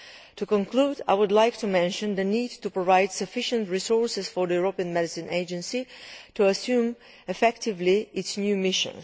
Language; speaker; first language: English; non-native, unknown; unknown